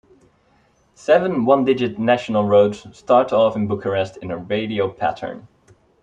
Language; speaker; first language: English; non-native, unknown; Dutch